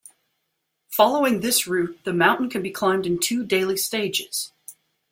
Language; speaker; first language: English; native; English